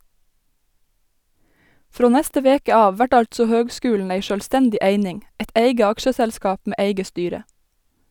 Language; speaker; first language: Norwegian; native; Norwegian